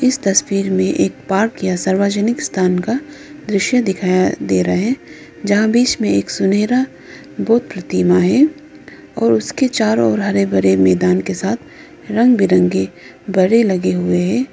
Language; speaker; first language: Hindi; non-native, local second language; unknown